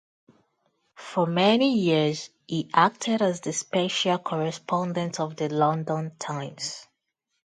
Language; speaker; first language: English; non-native, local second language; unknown